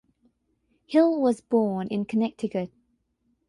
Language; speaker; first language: English; non-native, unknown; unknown